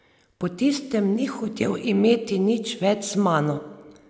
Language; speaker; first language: Slovenian; native; Slovenian